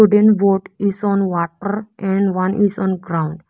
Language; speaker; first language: English; non-native, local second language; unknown